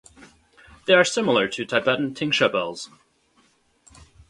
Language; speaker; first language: English; native; English